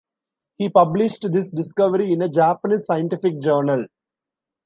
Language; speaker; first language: English; non-native, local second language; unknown